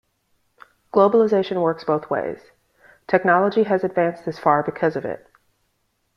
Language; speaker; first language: English; native; English